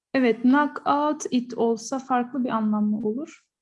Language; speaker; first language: Turkish; native; Turkish